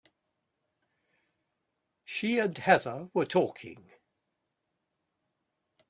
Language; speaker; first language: English; native; English